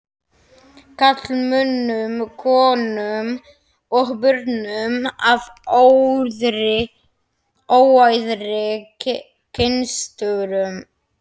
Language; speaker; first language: Icelandic; non-native, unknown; Slovak